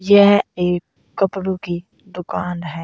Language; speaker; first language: Hindi; native; Hindi